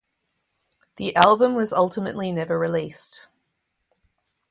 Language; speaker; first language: English; native; English